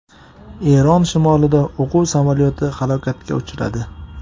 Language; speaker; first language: Uzbek; native; Uzbek